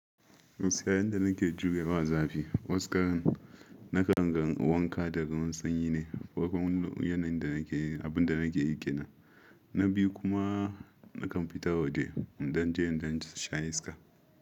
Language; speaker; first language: Hausa; non-native, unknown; Yoruba